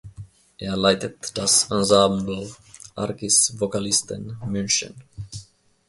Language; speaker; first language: German; non-native, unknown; Finnish